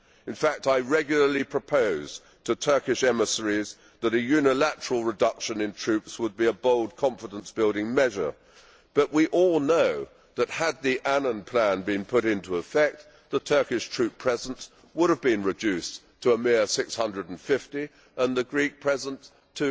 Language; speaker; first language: English; native; English